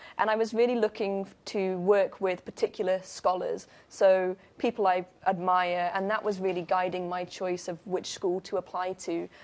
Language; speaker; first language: English; native; English